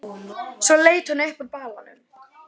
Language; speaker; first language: Icelandic; native; Icelandic